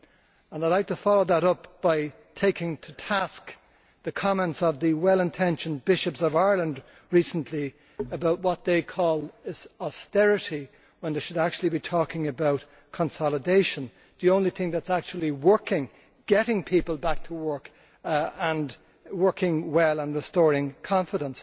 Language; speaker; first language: English; native; English